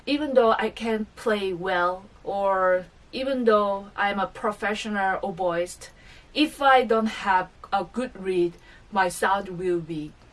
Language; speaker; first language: English; non-native, fluent; Korean